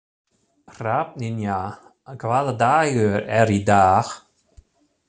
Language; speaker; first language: Icelandic; non-native, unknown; German